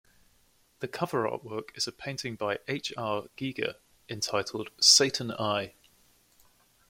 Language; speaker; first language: English; native; English